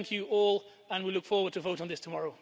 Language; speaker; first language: English; non-native, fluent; Dutch